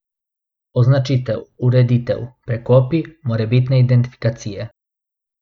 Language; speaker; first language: Slovenian; non-native, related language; Bosnian